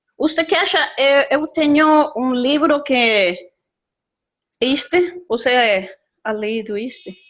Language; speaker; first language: Portuguese; non-native, learner; Spanish